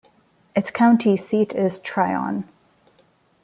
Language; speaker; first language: English; non-native, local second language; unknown